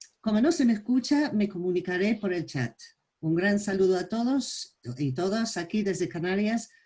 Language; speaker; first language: Spanish; non-native, fluent; English